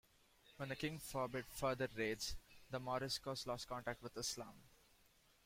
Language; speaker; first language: English; non-native, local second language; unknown